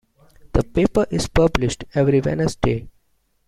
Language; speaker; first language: English; non-native, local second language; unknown